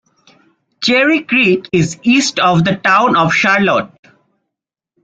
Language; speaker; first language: English; non-native, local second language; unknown